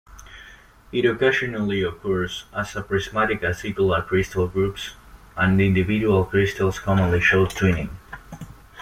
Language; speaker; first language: English; non-native, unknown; Spanish